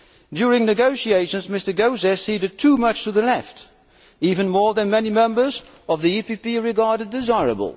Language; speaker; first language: English; non-native, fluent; Dutch